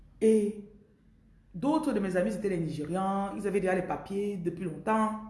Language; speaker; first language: French; non-native, local second language; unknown